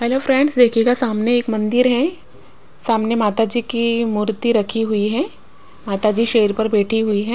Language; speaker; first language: Hindi; non-native, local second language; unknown